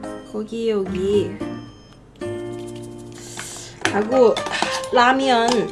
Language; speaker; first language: Korean; non-native, learner; English